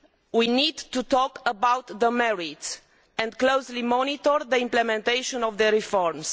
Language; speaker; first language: English; non-native, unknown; Romanian